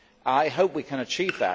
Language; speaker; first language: English; native; English